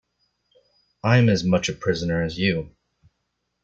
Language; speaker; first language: English; native; English